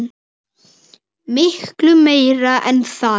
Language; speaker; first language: Icelandic; native; Icelandic